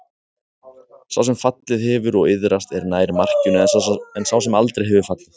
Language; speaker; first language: Icelandic; native; Icelandic